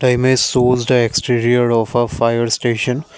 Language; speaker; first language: English; non-native, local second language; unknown